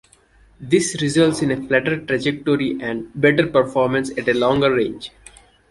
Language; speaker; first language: English; non-native, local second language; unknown